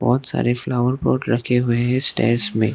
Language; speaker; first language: Hindi; non-native, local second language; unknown